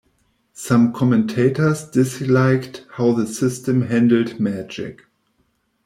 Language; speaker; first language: English; non-native, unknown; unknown